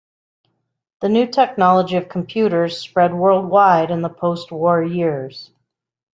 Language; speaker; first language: English; native; English